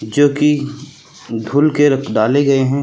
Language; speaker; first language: Hindi; native; Hindi